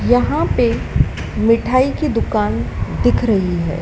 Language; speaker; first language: Hindi; native; Hindi